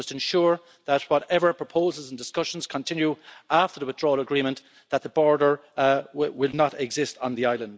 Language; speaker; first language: English; native; English